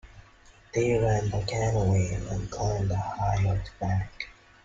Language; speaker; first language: English; non-native, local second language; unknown